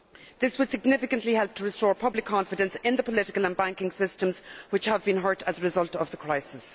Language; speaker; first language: English; native; English